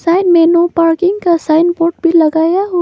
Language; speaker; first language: Hindi; non-native, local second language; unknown